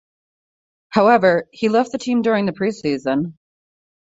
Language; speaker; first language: English; native; English